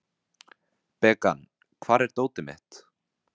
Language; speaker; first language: Icelandic; non-native, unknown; Vietnamese